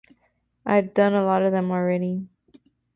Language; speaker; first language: English; native; English